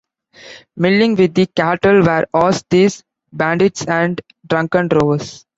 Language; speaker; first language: English; non-native, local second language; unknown